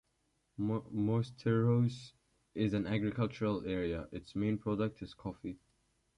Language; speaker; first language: English; native; English